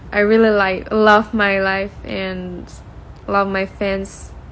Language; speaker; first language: English; non-native, fluent; Russian